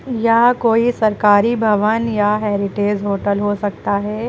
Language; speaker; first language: Hindi; native; Hindi